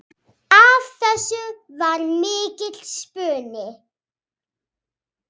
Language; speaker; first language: Icelandic; native; Icelandic